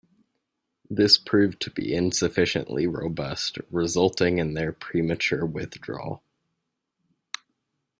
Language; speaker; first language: English; native; English